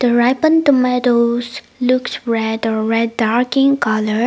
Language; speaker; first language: English; non-native, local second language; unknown